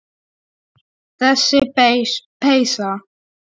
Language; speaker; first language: Icelandic; non-native, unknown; Polish